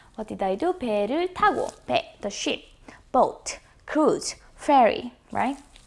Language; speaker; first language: English; non-native, fluent; Korean